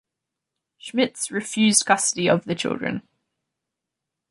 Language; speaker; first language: English; native; English